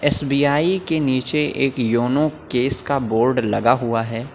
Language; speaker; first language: Hindi; native; Hindi